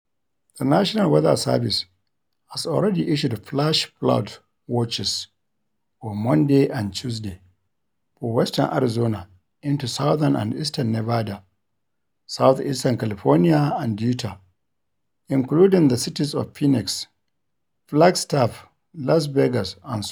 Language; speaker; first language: English; non-native, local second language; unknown